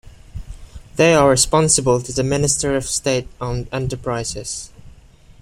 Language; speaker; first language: English; non-native, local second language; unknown